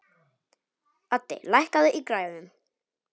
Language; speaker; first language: Icelandic; non-native, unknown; Polish